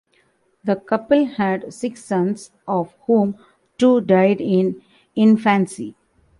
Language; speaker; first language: English; non-native, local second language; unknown